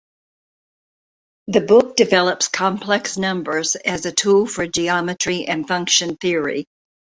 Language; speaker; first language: English; native; English